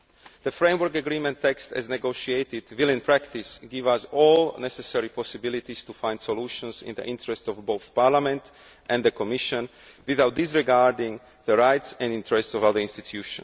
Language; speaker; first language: English; non-native, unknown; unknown